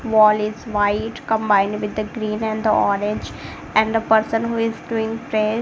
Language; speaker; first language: English; non-native, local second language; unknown